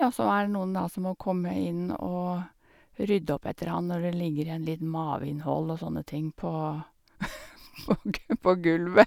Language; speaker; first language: Norwegian; native; Norwegian